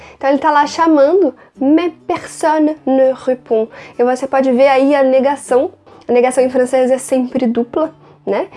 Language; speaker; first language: Portuguese; non-native, fluent; French